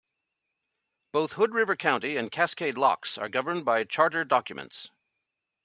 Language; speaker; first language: English; native; English